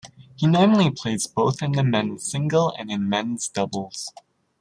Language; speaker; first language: English; native; English